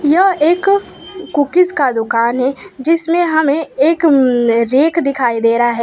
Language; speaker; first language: Hindi; non-native, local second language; Gujarati